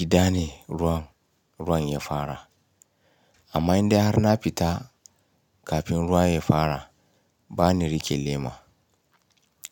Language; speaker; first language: Hausa; non-native, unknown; Yoruba